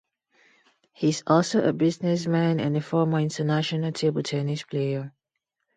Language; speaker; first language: English; non-native, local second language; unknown